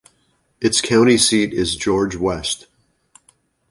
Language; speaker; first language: English; native; English